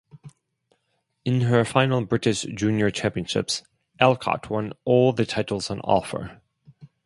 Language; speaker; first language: English; non-native, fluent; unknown